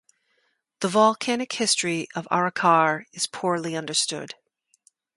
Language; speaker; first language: English; native; English